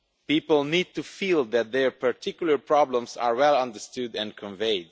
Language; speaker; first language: English; non-native, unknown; Romanian